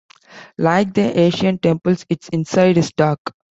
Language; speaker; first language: English; non-native, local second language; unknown